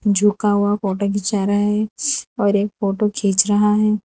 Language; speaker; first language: Hindi; non-native, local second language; Gujarati